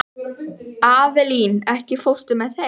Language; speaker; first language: Icelandic; native; Icelandic